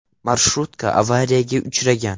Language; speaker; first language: Uzbek; non-native, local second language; Russian